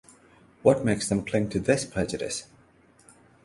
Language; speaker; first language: English; non-native, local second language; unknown